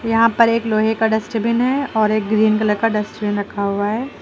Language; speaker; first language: Hindi; native; Hindi